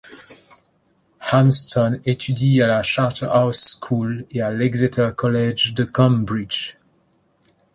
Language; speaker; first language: French; native; French